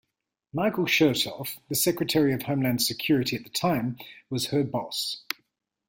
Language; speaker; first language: English; native; English